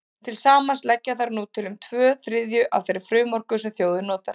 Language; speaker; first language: Icelandic; native; Icelandic